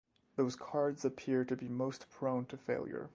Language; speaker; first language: English; non-native, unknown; French